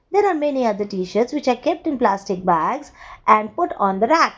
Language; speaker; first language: English; non-native, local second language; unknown